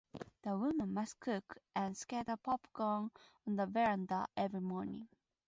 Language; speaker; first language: English; non-native, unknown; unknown